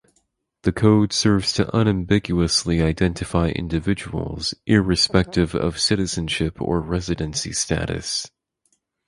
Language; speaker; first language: English; native; English